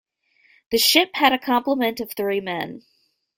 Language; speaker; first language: English; native; English